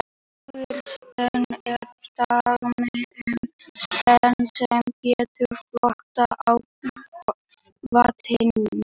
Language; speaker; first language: Icelandic; native; Icelandic